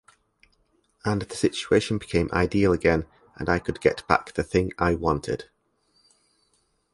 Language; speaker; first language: English; native; English